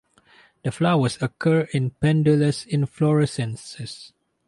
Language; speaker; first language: English; non-native, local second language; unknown